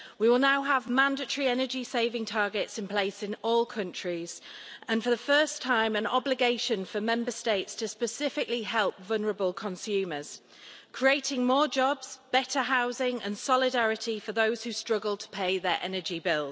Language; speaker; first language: English; native; English